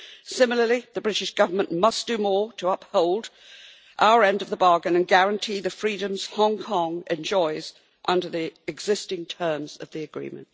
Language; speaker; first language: English; native; English